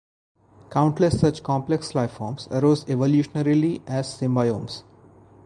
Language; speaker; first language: English; non-native, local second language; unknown